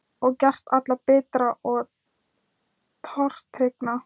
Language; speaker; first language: Icelandic; non-native, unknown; Thai